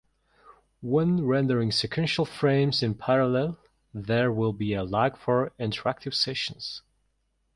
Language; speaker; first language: English; non-native, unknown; Mongolian